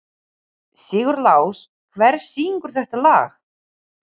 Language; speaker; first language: Icelandic; non-native, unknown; Ukrainian